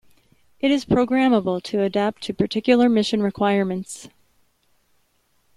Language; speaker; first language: English; native; English